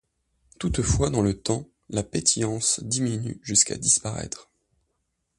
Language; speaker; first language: French; native; French